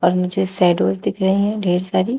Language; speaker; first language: Hindi; native; Hindi